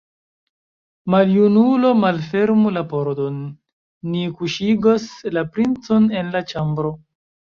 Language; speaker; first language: Esperanto; non-native, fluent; Chinese